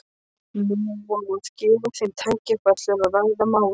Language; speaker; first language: Icelandic; non-native, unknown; Polish